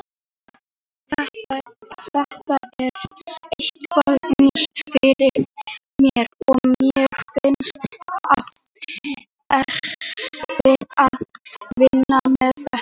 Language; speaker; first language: Icelandic; native; Icelandic